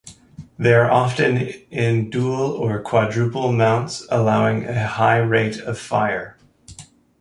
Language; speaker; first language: English; native; English